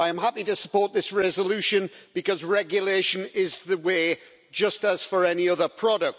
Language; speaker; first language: English; native; English